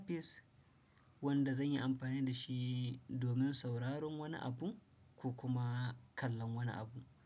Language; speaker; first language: Hausa; non-native, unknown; Fula